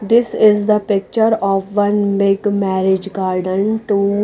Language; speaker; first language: English; non-native, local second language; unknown